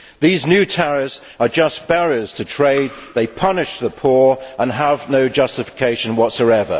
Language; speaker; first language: English; native; English